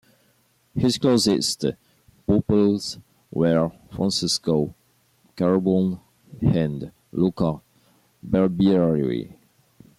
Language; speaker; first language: English; non-native, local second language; French